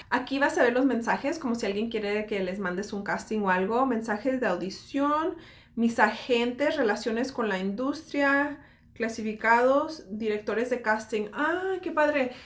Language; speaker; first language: Spanish; early bilingual, heritage; Spanish